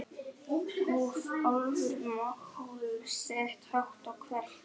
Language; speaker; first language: Icelandic; native; Icelandic